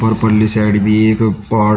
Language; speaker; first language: Hindi; native; Hindi